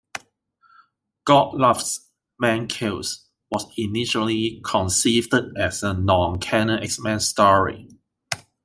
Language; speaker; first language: English; non-native, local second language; Cantonese